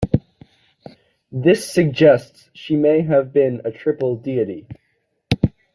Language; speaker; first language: English; native; English